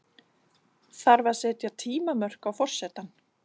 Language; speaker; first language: Icelandic; non-native, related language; Danish